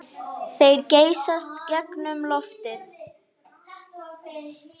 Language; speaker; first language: Icelandic; native; Icelandic